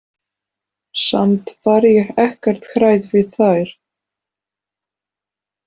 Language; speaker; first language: Icelandic; non-native, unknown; Polish